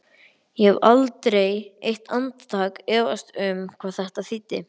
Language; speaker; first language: Icelandic; native; Icelandic